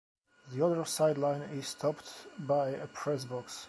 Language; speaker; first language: English; non-native, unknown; Polish